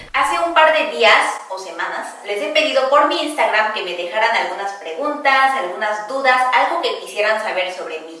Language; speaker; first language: Spanish; early bilingual, heritage; Korean